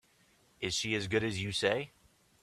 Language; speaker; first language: English; native; English